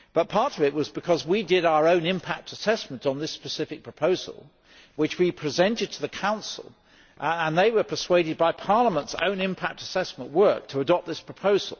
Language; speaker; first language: English; native; English